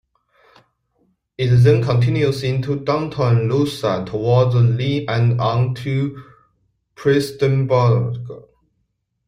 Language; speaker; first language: English; non-native, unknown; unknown